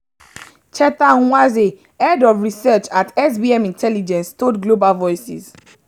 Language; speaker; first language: English; non-native, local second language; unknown